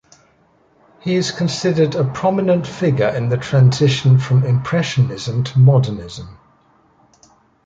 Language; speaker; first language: English; native; English